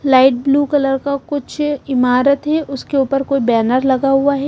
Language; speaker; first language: Hindi; non-native, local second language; Punjabi